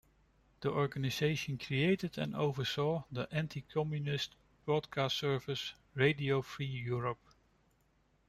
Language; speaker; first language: English; non-native, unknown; Dutch